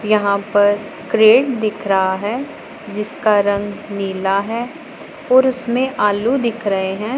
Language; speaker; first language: Hindi; non-native, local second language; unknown